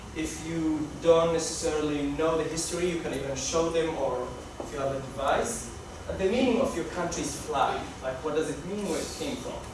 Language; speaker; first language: English; non-native, local second language; Somali